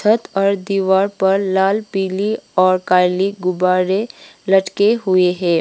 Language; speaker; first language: Hindi; non-native, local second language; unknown